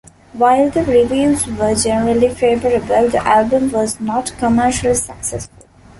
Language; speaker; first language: English; non-native, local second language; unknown